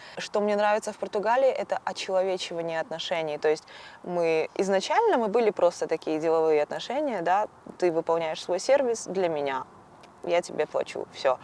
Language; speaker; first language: Russian; native; Russian